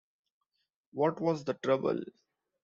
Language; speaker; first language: English; non-native, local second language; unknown